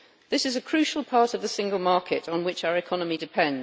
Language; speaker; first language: English; native; English